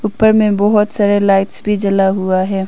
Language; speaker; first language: Hindi; early bilingual, other home language; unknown